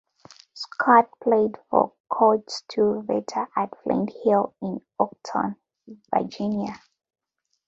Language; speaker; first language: English; non-native, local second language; Ganda